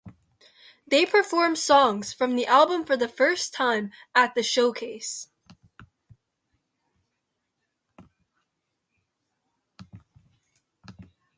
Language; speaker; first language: English; native; English